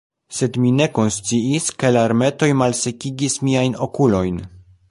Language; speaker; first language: Esperanto; non-native, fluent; Polish